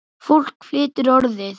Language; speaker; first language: Icelandic; native; Icelandic